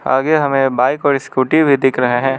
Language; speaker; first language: Hindi; non-native, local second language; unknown